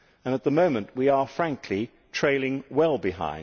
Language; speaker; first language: English; native; English